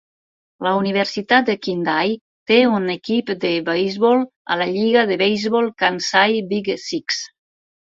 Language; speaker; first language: Catalan; non-native, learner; Spanish